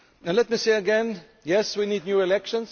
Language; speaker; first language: English; non-native, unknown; German